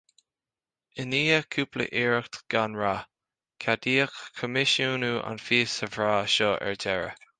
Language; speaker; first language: Irish; native; Irish